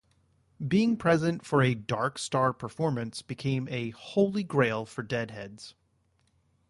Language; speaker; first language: English; native; English